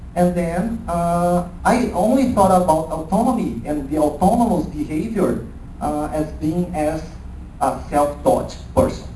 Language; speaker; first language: English; non-native, fluent; Portuguese